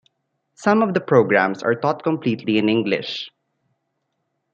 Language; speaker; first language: English; non-native, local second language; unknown